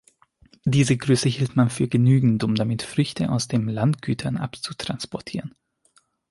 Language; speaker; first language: German; non-native, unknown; Hungarian